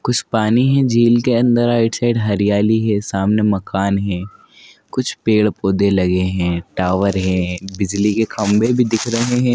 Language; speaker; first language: Hindi; native; Hindi